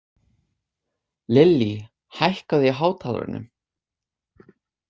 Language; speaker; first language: Icelandic; non-native, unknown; English